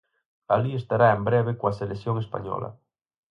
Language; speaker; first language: Galician; native; Galician